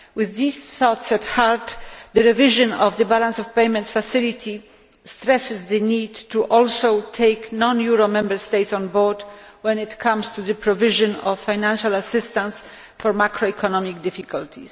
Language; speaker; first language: English; non-native, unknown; Polish